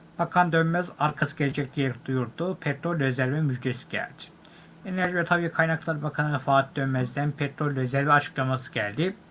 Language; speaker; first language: Turkish; native; Turkish